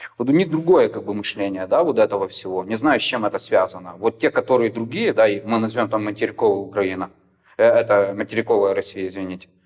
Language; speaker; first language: Russian; native; Russian